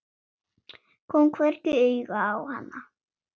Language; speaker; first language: Icelandic; non-native, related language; Swedish